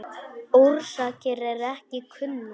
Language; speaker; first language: Icelandic; non-native, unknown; Polish